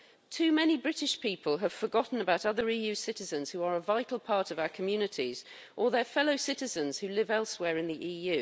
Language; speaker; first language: English; native; English